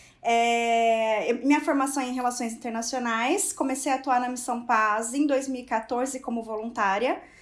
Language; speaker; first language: Portuguese; native; Portuguese